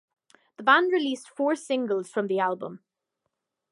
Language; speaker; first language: English; native; English